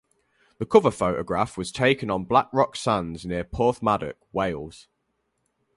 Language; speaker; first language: English; native; English